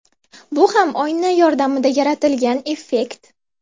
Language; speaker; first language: Uzbek; native; Uzbek